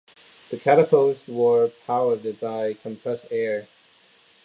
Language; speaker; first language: English; non-native, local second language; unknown